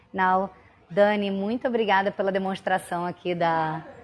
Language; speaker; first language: Portuguese; native; Portuguese